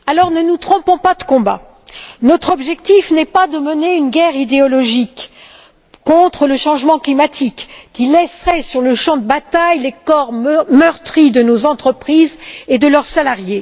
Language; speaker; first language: French; native; French